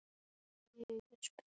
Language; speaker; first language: Icelandic; native; Icelandic